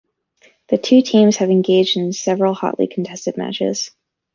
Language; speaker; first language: English; native; English